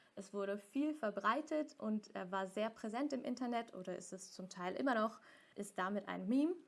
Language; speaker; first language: German; native; German